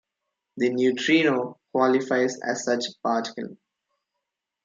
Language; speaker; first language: English; non-native, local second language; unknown